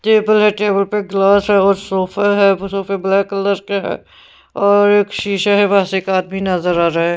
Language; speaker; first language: Hindi; non-native, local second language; Punjabi